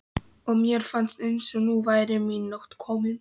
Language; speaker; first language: Icelandic; non-native, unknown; Polish